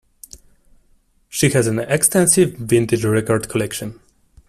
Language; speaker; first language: English; non-native, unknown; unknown